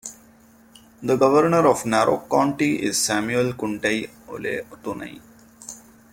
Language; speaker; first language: English; non-native, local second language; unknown